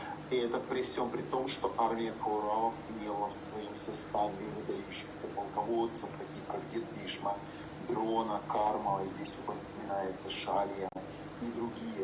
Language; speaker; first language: Russian; native; Russian